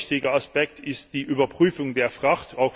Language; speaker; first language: German; non-native, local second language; Luxembourgish